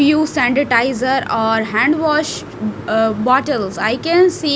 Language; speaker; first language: English; non-native, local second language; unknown